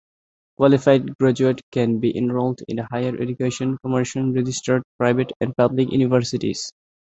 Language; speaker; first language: English; non-native, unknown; Bangla